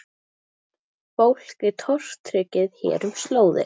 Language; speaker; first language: Icelandic; native; Icelandic